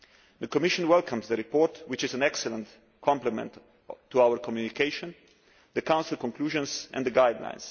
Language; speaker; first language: English; non-native, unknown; Slovenian